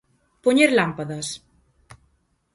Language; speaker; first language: Galician; native; Galician